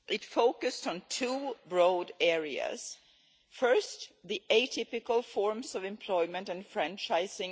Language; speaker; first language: English; non-native, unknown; Swedish